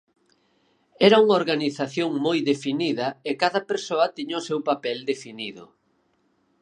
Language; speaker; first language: Galician; native; Galician